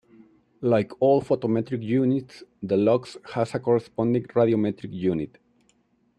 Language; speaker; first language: English; non-native, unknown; Spanish